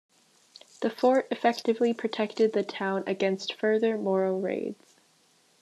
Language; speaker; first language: English; native; English